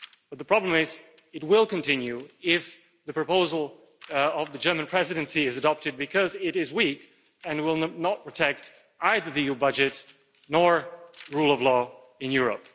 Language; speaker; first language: English; non-native, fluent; Slovak